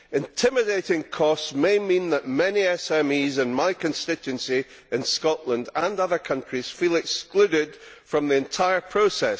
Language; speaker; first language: English; native; English